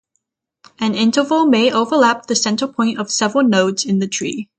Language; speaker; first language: English; native; English